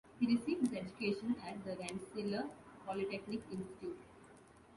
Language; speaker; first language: English; non-native, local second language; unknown